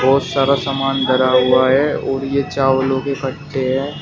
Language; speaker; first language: Hindi; native; Hindi